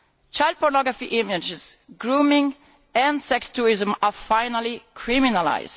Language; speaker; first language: English; non-native, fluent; Italian